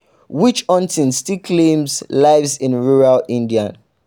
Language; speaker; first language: English; non-native, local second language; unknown